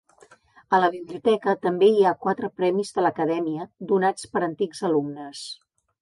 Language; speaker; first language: Catalan; native; Catalan